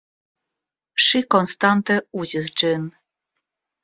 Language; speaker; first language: Esperanto; non-native, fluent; Russian